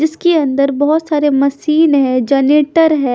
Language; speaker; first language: Hindi; non-native, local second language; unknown